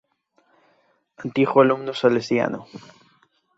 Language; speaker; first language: Galician; native; Galician